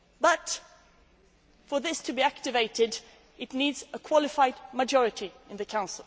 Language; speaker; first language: English; non-native, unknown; Swedish